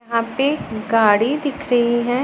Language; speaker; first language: Hindi; non-native, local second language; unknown